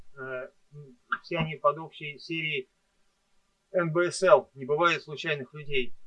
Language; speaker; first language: Russian; native; Russian